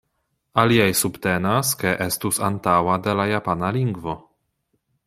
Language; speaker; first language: Esperanto; non-native, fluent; Polish